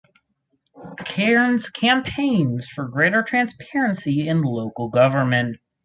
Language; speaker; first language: English; native; English